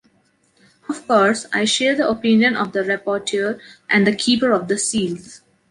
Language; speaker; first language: English; non-native, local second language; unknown